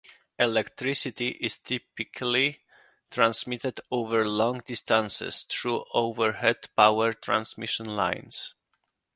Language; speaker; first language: English; non-native, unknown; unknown